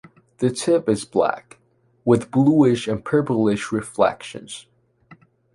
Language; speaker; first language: English; non-native, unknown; Chinese